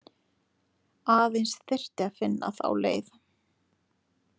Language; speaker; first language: Icelandic; non-native, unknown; Lithuanian